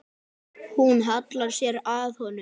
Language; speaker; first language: Icelandic; native; Icelandic